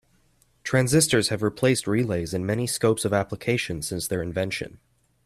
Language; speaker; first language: English; native; English